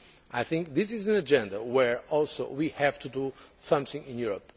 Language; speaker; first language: English; non-native, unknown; Portuguese